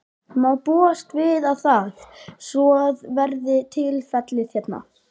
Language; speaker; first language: Icelandic; native; Icelandic